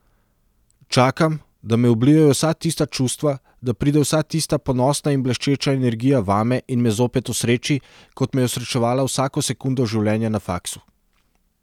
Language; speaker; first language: Slovenian; non-native, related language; Serbian